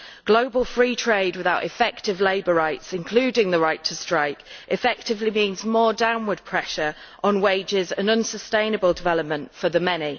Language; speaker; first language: English; native; English